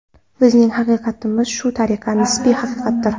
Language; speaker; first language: Uzbek; non-native, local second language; Kara-Kalpak